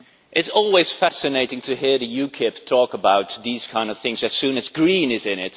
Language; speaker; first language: English; non-native, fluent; Dutch